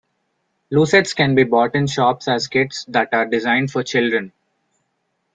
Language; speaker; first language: English; non-native, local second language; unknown